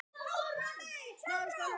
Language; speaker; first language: Icelandic; native; Icelandic